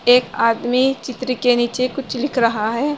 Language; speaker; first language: Hindi; native; Hindi